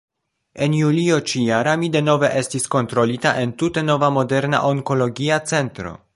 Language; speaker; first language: Esperanto; non-native, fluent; Polish